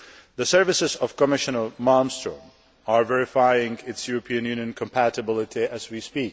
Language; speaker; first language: English; non-native, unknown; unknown